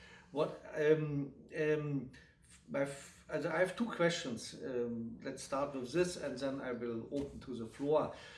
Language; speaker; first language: English; non-native, fluent; German